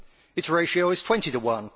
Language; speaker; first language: English; native; English